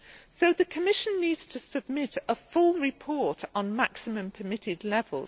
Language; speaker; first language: English; native; English